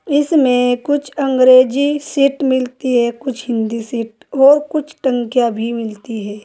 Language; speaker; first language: Hindi; native; Hindi